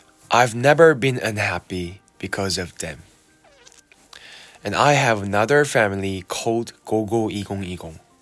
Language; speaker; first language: English; non-native, learner; Korean